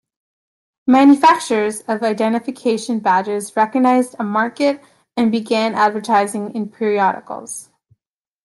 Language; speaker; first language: English; native; English